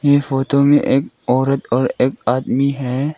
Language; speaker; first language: Hindi; non-native, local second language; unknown